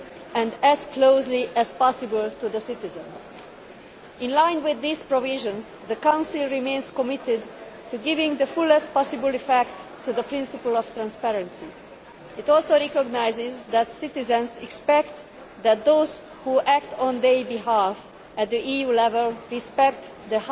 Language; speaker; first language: English; non-native, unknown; Hungarian